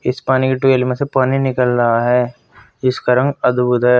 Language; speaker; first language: Hindi; native; Hindi